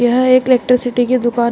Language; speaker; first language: Hindi; native; Hindi